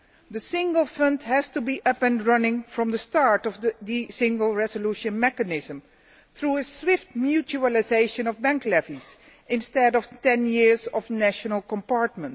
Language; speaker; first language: English; non-native, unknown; Dutch